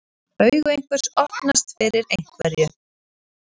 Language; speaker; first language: Icelandic; native; Icelandic